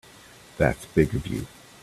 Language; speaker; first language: English; native; English